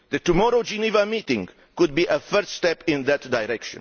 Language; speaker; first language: English; non-native, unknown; Romanian